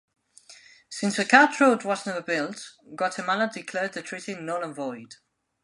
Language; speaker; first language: English; non-native, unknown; Spanish